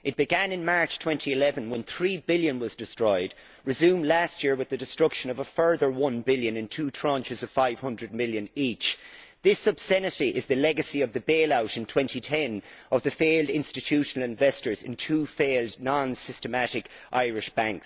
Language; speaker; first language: English; native; English